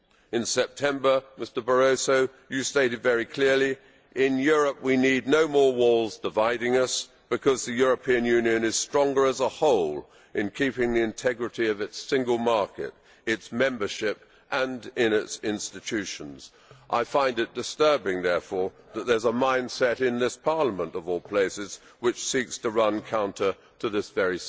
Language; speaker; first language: English; native; English